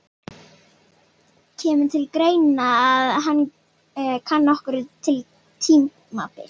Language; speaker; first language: Icelandic; native; Icelandic